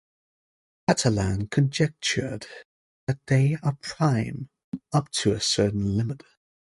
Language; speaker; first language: English; native; English